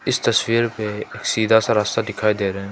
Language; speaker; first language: Hindi; non-native, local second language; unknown